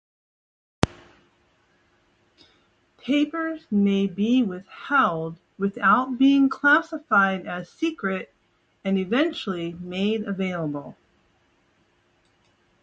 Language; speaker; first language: English; native; English